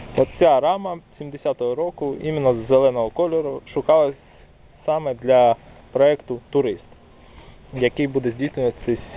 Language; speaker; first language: Ukrainian; non-native, local second language; Russian